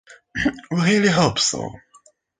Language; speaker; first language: English; native; English